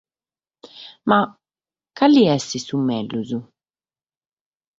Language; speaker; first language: Sardinian; native; Sardinian